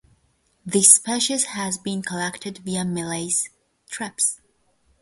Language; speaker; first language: English; non-native, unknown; Georgian